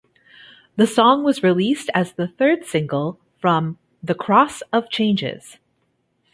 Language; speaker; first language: English; native; English